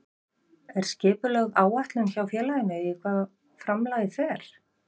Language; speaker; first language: Icelandic; native; Icelandic